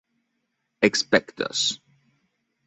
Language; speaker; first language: English; non-native, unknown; French